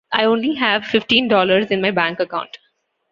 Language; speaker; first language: English; non-native, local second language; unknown